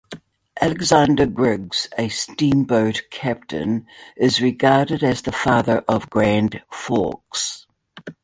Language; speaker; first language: English; native; English